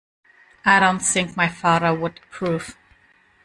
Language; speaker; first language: English; non-native, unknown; German